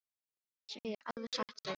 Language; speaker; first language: Icelandic; non-native, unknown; Filipino